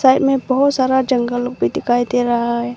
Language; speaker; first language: Hindi; non-native, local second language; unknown